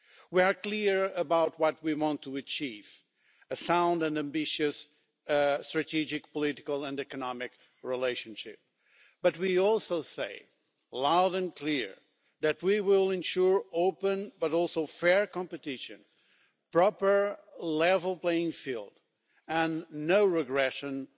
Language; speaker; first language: English; non-native, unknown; Portuguese